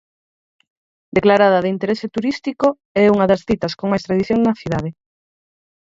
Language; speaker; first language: Galician; native; Galician